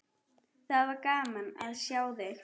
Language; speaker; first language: Icelandic; non-native, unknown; German